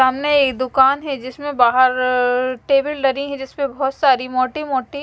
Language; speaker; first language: Hindi; non-native, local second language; Punjabi